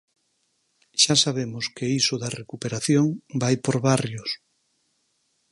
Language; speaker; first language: Galician; native; Galician